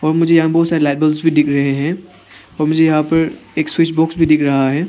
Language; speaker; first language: Hindi; non-native, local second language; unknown